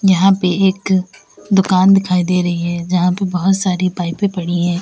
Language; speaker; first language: Hindi; native; Hindi